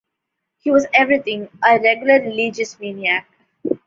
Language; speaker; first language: English; non-native, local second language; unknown